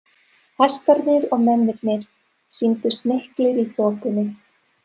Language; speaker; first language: Icelandic; non-native, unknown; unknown